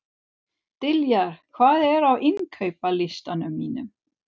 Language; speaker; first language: Icelandic; non-native, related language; Swedish